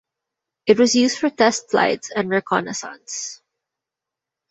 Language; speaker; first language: English; non-native, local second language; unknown